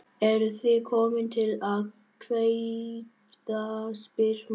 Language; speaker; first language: Icelandic; non-native, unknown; Vietnamese